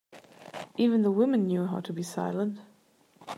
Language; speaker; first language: English; non-native, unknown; German